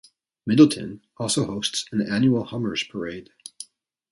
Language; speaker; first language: English; native; English